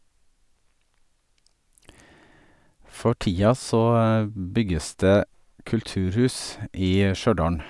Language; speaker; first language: Norwegian; native; Norwegian